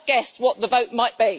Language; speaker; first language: English; native; English